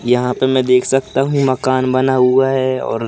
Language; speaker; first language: Hindi; native; Hindi